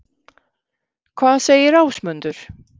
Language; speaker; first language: Icelandic; non-native, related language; Swedish